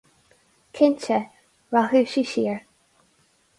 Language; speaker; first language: Irish; non-native, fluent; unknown